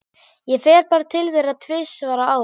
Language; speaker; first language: Icelandic; non-native, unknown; German